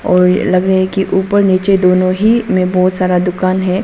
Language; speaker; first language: Hindi; non-native, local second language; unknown